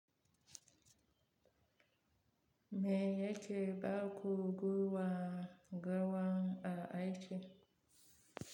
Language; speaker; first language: Hausa; native; Hausa